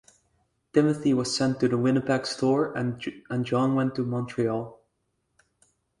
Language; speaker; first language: English; non-native, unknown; Dutch